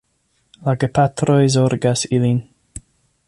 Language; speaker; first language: Esperanto; non-native, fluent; English